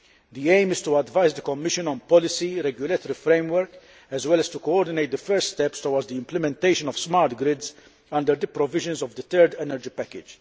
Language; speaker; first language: English; non-native, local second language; Maltese